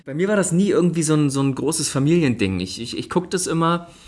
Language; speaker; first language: German; native; German